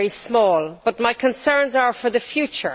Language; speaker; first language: English; native; English